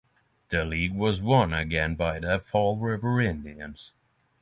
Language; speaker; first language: English; non-native, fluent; Norwegian